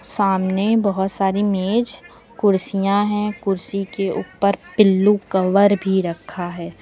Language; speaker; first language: Hindi; native; Hindi